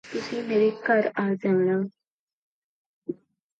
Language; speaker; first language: English; non-native, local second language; Punjabi